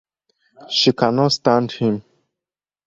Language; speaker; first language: English; native; English